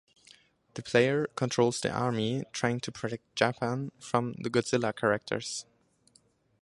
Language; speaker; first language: English; non-native, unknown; German